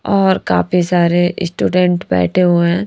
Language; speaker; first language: Hindi; native; Hindi